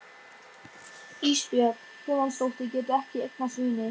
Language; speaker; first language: Icelandic; non-native, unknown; German